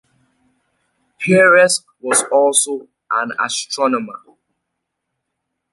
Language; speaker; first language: English; native; English